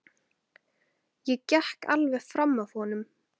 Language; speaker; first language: Icelandic; native; Icelandic